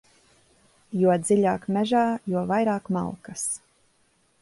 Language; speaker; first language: Latvian; early bilingual, heritage; Latvian